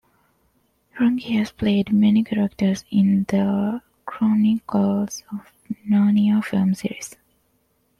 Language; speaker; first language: English; non-native, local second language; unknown